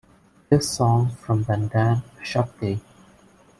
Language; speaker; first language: English; non-native, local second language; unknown